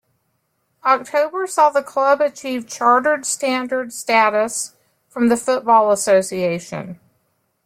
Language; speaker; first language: English; native; English